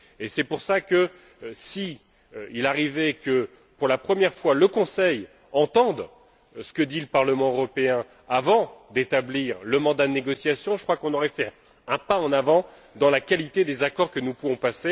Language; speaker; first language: French; native; French